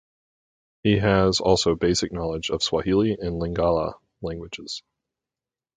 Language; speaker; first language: English; native; English